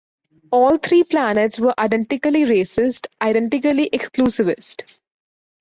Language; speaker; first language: English; native; English